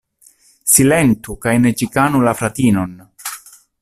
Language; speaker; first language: Esperanto; non-native, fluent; Italian